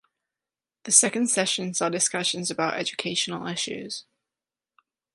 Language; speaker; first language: English; non-native, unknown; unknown